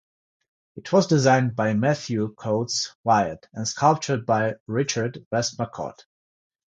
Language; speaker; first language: English; non-native, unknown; Georgian